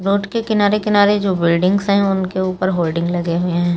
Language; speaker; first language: Hindi; native; Hindi